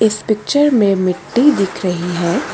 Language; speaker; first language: Hindi; non-native, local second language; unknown